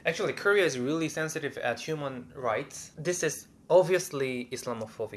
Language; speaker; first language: English; non-native, fluent; Korean